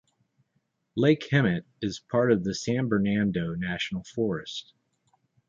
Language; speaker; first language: English; native; English